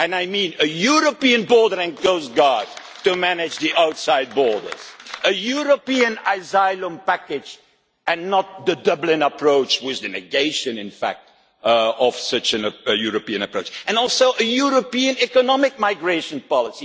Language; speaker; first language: English; non-native, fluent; Dutch